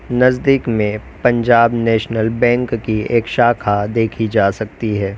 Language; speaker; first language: Hindi; native; Hindi